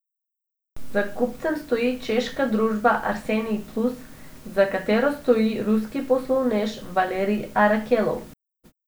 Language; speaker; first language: Slovenian; non-native, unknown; Macedonian